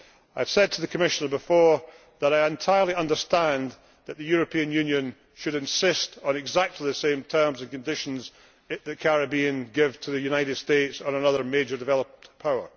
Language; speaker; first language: English; native; English